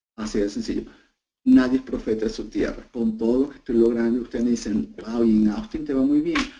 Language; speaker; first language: Spanish; native; Spanish